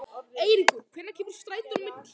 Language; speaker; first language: Icelandic; native; Icelandic